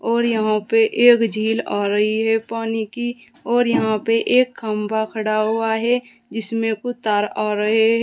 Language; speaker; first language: Hindi; native; Hindi